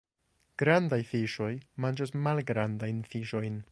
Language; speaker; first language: Esperanto; non-native, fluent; English